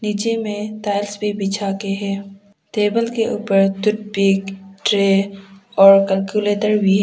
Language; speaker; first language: Hindi; non-native, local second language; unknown